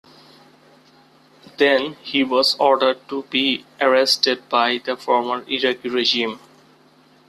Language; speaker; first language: English; non-native, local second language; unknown